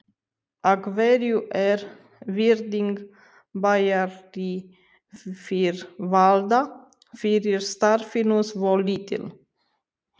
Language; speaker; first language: Icelandic; non-native, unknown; Romanian